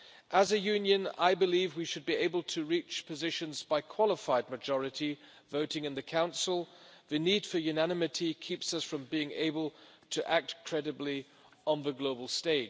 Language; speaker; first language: English; non-native, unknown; German